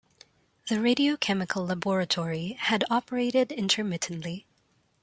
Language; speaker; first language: English; non-native, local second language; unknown